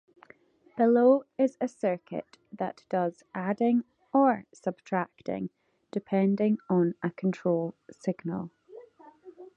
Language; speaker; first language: English; native; English